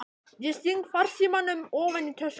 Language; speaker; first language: Icelandic; native; Icelandic